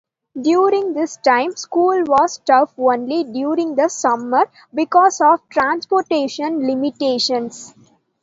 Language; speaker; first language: English; non-native, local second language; Tamil